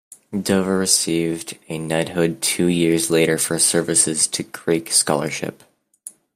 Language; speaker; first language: English; native; English